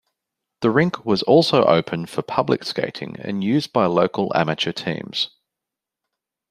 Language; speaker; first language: English; native; English